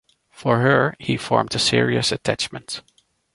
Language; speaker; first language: English; non-native, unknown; Dutch